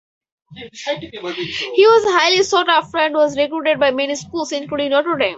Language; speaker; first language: English; native; English